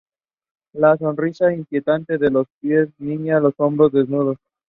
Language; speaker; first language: English; non-native, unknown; Spanish